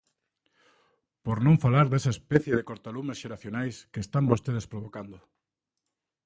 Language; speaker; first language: Galician; native; Galician